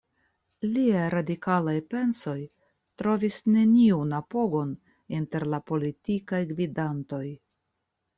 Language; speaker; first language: Esperanto; non-native, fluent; Russian